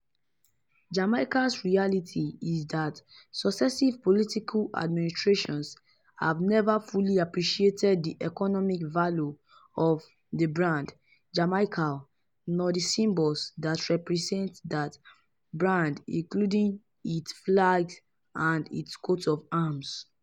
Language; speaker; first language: English; non-native, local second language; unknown